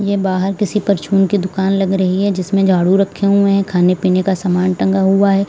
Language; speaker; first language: Hindi; native; Hindi